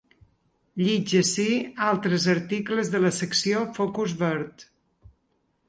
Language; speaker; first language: Catalan; native; Catalan